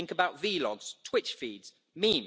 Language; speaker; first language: English; native; English